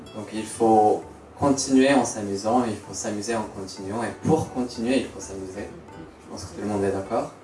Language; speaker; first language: French; non-native, fluent; Japanese